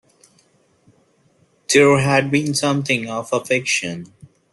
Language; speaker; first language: English; non-native, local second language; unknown